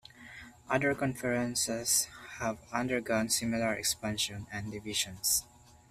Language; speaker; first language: English; non-native, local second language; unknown